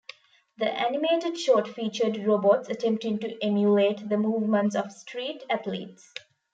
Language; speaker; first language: English; non-native, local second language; Tamil